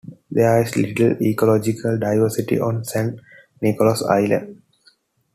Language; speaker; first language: English; non-native, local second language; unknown